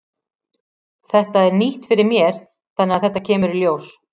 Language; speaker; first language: Icelandic; native; Icelandic